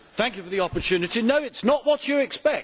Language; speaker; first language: English; native; English